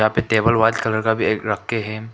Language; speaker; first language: Hindi; non-native, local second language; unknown